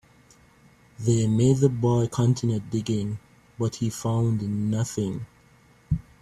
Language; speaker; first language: English; native; English